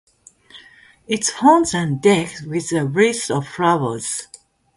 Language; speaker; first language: English; non-native, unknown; Japanese